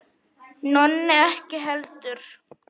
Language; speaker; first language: Icelandic; non-native, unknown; Polish